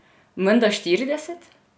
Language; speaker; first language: Slovenian; non-native, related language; Serbian